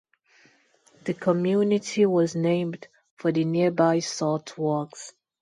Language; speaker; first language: English; non-native, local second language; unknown